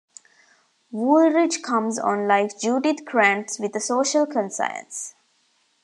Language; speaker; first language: English; non-native, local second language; Tamil